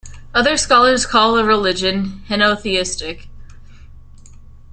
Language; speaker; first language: English; native; English